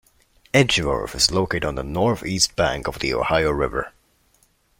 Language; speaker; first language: English; non-native, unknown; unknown